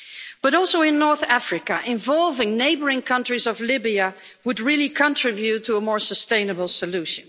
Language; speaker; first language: English; non-native, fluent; Dutch